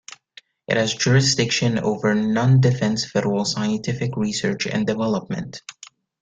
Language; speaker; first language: English; native; English